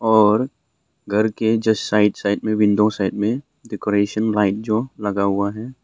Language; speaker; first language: Hindi; non-native, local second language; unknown